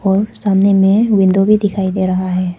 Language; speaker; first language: Hindi; non-native, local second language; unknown